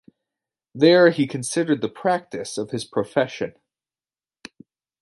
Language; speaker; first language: English; native; English